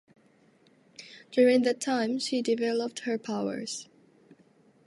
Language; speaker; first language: English; non-native, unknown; Japanese